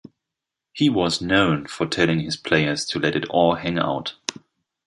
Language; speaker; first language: English; non-native, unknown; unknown